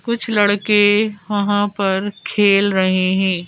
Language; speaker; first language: Hindi; native; Hindi